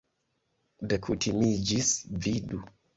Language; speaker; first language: Esperanto; non-native, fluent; Kinyarwanda